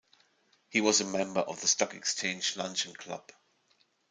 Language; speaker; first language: English; non-native, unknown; German